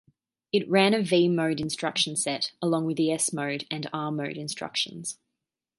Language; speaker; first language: English; native; English